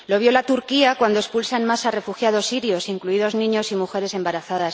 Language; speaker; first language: Spanish; native; Spanish